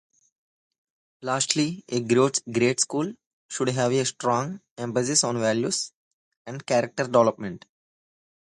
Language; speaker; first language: English; native; English